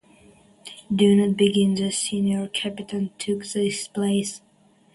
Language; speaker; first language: English; native; English